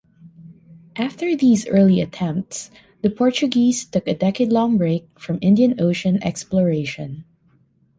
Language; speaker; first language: English; non-native, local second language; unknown